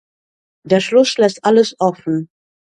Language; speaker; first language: German; native; German